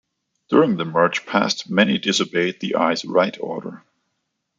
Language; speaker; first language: English; non-native, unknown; Danish